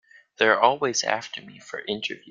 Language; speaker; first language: English; native; English